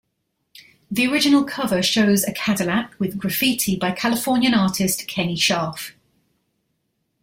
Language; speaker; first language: English; native; English